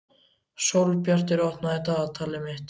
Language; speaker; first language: Icelandic; native; Icelandic